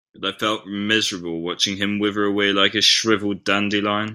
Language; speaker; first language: English; native; English